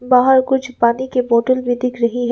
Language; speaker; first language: Hindi; non-native, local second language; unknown